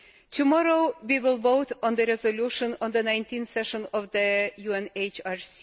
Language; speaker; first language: English; non-native, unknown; Lithuanian